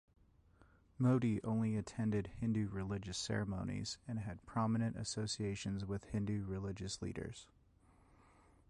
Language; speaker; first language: English; native; English